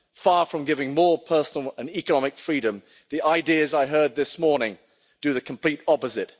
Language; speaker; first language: English; native; English